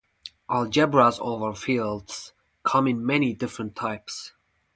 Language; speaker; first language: English; non-native, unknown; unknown